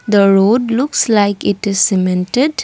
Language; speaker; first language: English; non-native, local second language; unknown